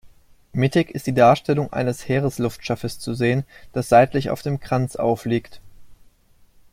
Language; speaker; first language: German; native; German